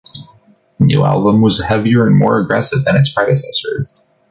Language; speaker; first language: English; native; English